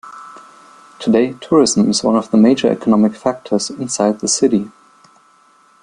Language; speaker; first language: English; non-native, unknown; German